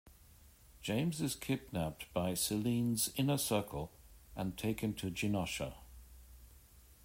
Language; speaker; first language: English; native; English